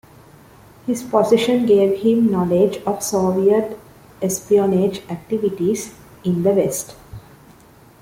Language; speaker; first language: English; non-native, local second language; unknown